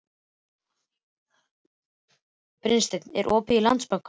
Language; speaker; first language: Icelandic; native; Icelandic